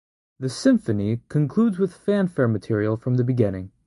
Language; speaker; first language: English; native; English